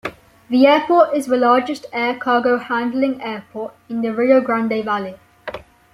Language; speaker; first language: English; native; English